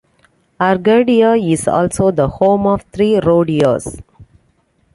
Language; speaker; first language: English; non-native, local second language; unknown